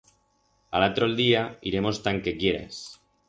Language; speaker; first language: Aragonese; non-native, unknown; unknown